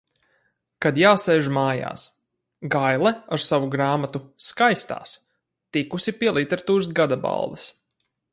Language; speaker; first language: Latvian; native; Latvian